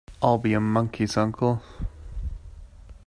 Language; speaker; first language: English; non-native, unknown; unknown